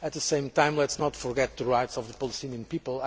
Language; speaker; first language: English; non-native, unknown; Portuguese